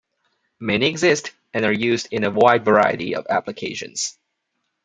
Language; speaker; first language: English; non-native, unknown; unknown